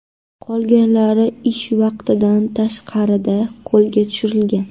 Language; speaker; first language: Uzbek; non-native, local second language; Kara-Kalpak